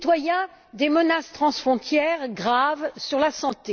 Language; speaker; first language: French; native; French